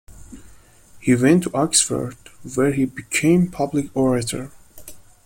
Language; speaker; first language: English; native; English